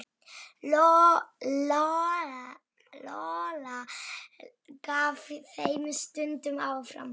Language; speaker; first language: Icelandic; non-native, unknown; Polish